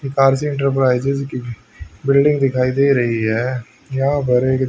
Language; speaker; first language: Hindi; native; Hindi